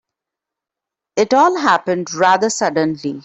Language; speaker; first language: English; non-native, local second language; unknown